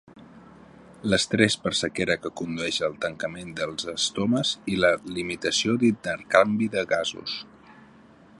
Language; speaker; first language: Catalan; native; Catalan